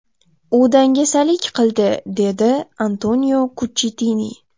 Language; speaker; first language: Uzbek; native; Uzbek